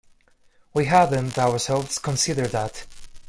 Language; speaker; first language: English; non-native, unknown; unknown